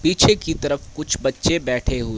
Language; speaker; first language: Hindi; native; Hindi